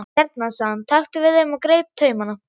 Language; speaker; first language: Icelandic; non-native, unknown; German